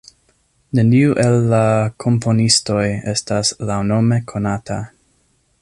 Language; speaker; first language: Esperanto; non-native, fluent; English